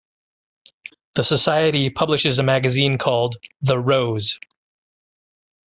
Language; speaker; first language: English; native; English